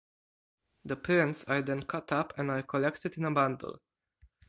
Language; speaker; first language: English; non-native, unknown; Polish